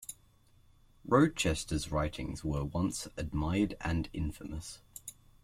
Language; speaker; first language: English; native; English